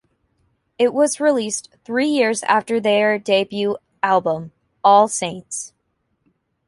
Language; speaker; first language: English; native; English